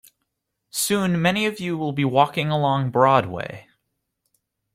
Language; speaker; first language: English; native; English